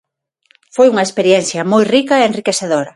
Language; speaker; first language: Galician; non-native, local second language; Spanish